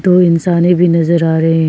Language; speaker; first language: Hindi; non-native, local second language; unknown